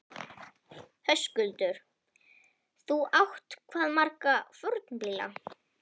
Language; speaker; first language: Icelandic; native; Icelandic